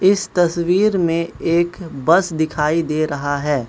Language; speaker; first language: Hindi; non-native, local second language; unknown